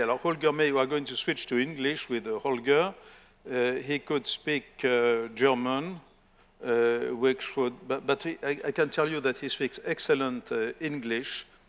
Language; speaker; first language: English; non-native, fluent; French